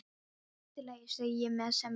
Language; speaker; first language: Icelandic; non-native, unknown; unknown